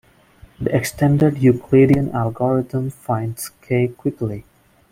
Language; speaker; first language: English; non-native, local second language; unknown